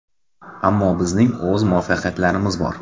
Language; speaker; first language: Uzbek; non-native, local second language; Kara-Kalpak